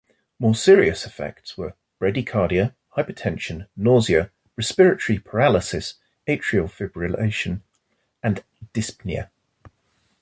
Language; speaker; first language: English; native; English